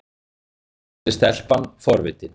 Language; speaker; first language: Icelandic; native; Icelandic